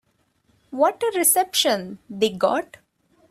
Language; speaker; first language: English; non-native, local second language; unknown